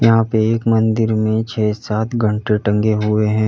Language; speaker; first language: Hindi; native; Hindi